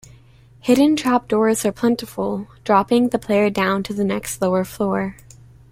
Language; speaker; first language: English; native; English